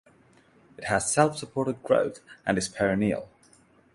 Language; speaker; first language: English; non-native, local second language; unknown